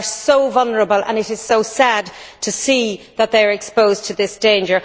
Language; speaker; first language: English; native; English